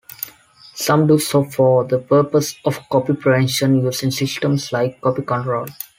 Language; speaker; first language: English; non-native, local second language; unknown